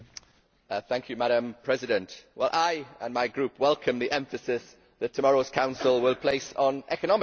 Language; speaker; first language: English; native; English